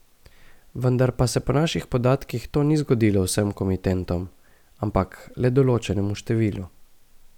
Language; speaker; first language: Slovenian; native; Slovenian